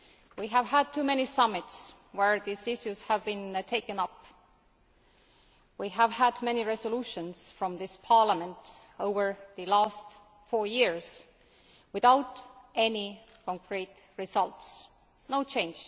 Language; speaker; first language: English; non-native, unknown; Estonian